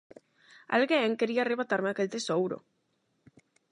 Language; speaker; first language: Galician; non-native, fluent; Spanish